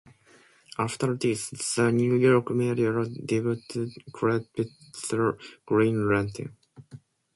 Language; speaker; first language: English; non-native, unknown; Japanese